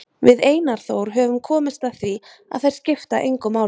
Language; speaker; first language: Icelandic; native; Icelandic